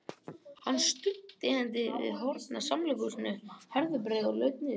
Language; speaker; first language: Icelandic; native; Icelandic